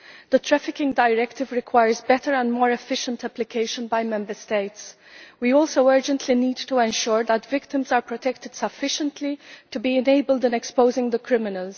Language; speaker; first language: English; non-native, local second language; Maltese